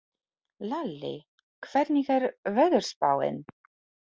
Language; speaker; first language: Icelandic; non-native, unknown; Polish